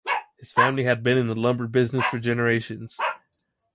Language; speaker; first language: English; native; English